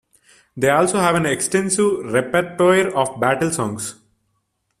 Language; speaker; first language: English; non-native, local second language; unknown